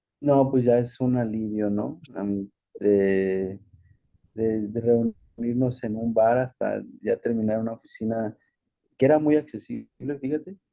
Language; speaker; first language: Spanish; early bilingual, heritage; Spanish